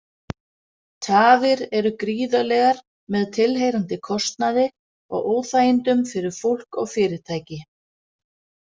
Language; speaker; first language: Icelandic; non-native, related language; Danish